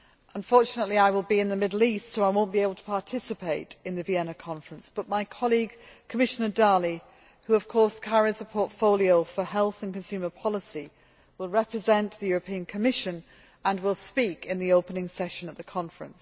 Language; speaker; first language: English; native; English